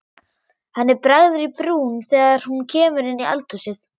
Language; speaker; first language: Icelandic; non-native, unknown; German